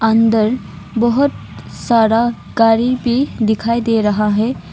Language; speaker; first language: Hindi; non-native, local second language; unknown